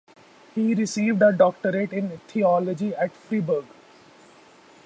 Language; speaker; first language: English; non-native, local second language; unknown